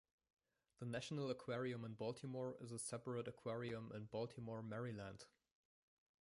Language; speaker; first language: English; non-native, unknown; German